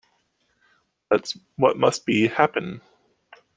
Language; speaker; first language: English; native; English